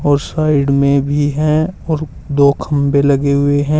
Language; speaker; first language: Hindi; native; Hindi